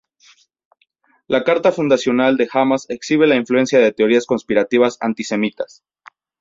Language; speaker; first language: Spanish; native; Spanish